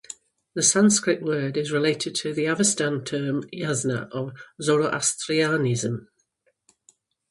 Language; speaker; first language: English; native; English